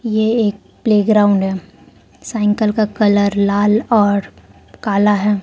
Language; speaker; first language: Hindi; non-native, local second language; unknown